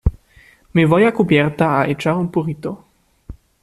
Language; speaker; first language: Spanish; non-native, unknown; German